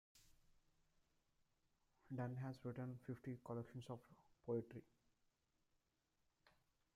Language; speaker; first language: English; non-native, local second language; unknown